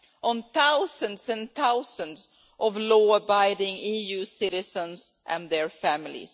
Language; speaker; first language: English; non-native, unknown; Swedish